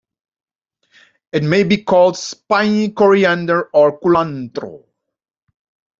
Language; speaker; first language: English; non-native, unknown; Dutch